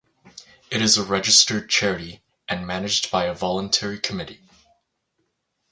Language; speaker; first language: English; native; English